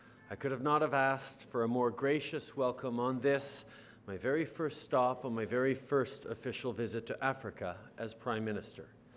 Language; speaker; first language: English; native; English